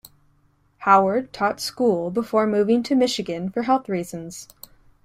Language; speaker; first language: English; native; English